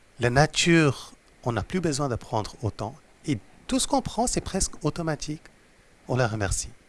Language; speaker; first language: French; non-native, fluent; Hindi